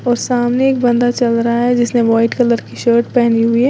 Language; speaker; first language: Hindi; native; Hindi